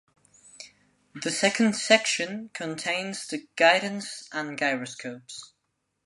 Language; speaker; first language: English; non-native, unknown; Spanish